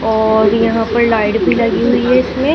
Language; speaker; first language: Hindi; native; Hindi